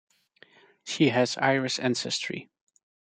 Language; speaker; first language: English; non-native, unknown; Dutch